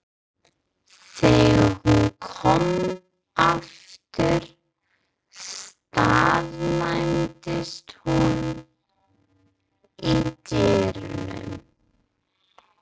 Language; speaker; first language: Icelandic; non-native, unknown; English